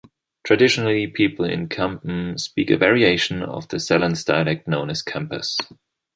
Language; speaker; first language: English; non-native, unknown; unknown